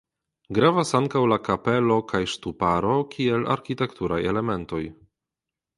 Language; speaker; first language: Esperanto; non-native, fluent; Polish